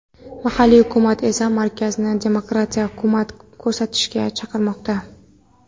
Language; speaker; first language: Uzbek; non-native, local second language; Kara-Kalpak